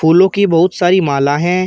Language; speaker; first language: Hindi; native; Hindi